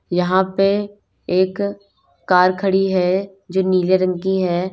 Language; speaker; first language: Hindi; native; Hindi